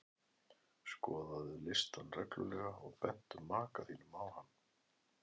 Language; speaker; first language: Icelandic; native; Icelandic